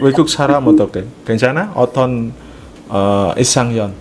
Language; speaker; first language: Korean; non-native, learner; Indonesian